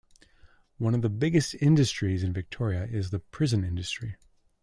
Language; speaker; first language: English; native; English